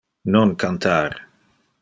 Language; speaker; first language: Interlingua; non-native, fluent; Dutch